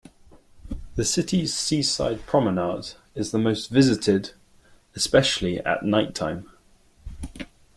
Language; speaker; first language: English; native; English